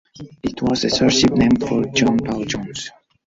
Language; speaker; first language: English; native; English